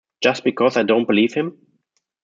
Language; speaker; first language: English; non-native, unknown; German